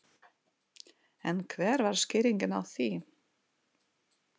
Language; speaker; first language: Icelandic; non-native, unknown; Russian